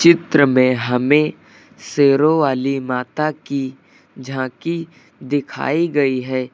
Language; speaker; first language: Hindi; native; Hindi